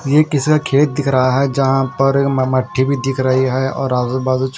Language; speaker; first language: Hindi; non-native, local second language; Punjabi